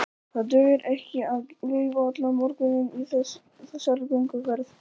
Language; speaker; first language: Icelandic; non-native, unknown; Polish